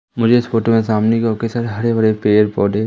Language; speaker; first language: Hindi; native; Hindi